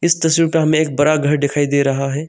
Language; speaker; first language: Hindi; non-native, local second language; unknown